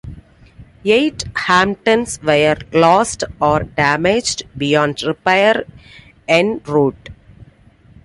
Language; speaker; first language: English; non-native, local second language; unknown